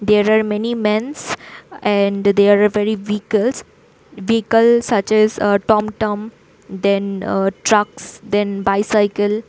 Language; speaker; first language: English; non-native, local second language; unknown